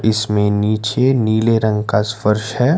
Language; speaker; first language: Hindi; non-native, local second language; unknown